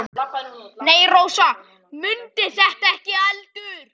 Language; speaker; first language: Icelandic; native; Icelandic